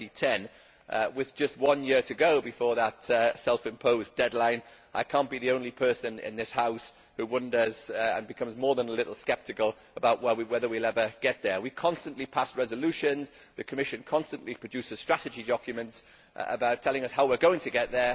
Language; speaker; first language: English; native; English